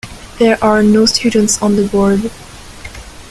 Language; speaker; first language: English; non-native, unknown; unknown